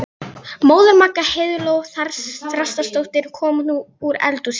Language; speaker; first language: Icelandic; non-native, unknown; Polish